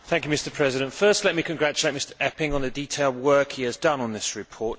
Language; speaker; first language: English; native; English